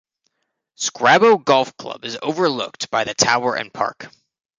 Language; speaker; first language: English; native; English